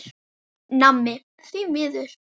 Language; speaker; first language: Icelandic; native; Icelandic